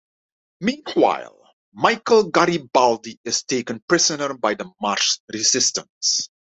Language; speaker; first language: English; non-native, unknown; Dutch